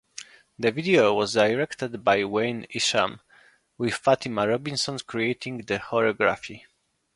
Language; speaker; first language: English; non-native, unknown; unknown